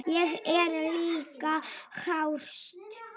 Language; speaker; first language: Icelandic; non-native, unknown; Polish